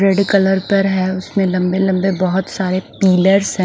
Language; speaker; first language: Hindi; non-native, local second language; Punjabi